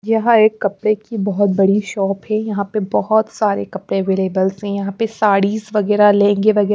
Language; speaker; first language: Hindi; non-native, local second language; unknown